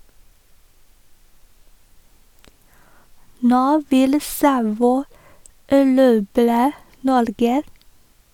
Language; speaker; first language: Norwegian; non-native, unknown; Chinese